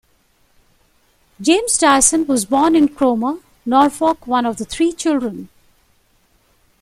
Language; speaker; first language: English; non-native, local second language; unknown